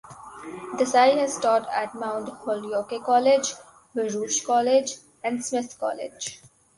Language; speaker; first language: English; non-native, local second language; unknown